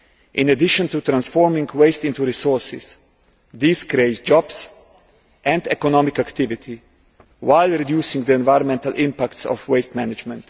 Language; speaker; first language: English; non-native, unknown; Slovenian